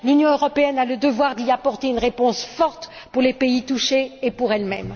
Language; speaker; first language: French; native; French